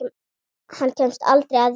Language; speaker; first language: Icelandic; native; Icelandic